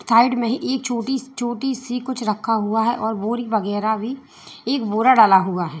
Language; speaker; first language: Hindi; native; Hindi